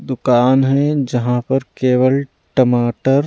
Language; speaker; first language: Hindi; non-native, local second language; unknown